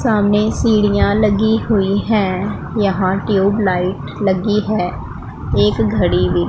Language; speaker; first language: Hindi; non-native, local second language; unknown